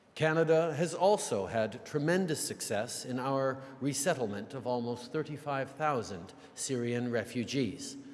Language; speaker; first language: English; native; English